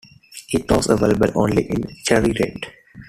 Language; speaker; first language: English; non-native, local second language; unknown